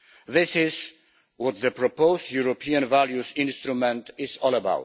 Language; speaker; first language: English; non-native, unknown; Polish